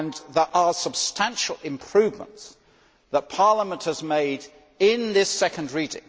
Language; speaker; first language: English; native; English